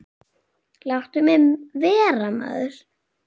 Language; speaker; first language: Icelandic; native; Icelandic